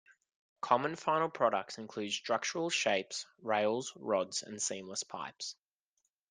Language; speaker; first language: English; native; English